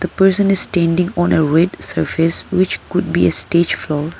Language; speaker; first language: English; non-native, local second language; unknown